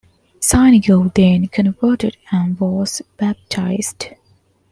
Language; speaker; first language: English; non-native, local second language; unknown